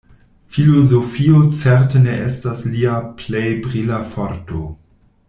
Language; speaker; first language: Esperanto; non-native, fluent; German